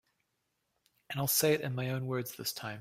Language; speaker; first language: English; native; English